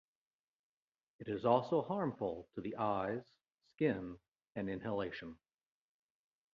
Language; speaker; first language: English; native; English